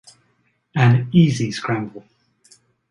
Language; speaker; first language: English; native; English